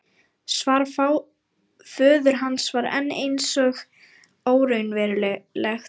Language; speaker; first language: Icelandic; non-native, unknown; Lithuanian